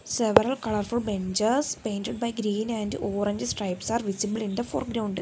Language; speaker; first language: English; non-native, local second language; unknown